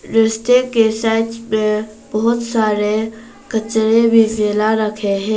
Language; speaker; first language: Hindi; non-native, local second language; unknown